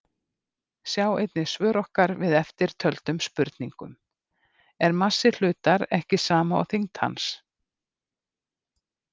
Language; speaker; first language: Icelandic; native; Icelandic